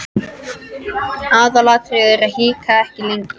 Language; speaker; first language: Icelandic; non-native, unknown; French